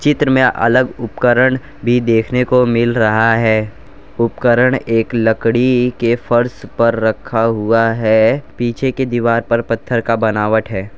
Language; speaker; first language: Hindi; non-native, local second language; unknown